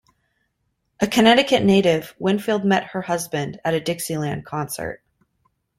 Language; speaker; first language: English; native; English